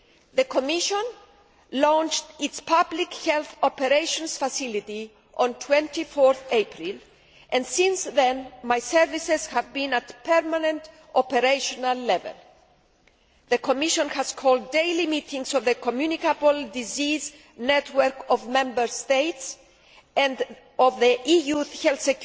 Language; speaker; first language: English; non-native, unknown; Greek